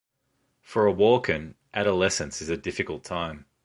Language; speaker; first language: English; native; English